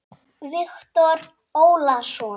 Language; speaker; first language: Icelandic; native; Icelandic